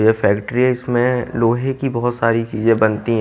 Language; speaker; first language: Hindi; native; Hindi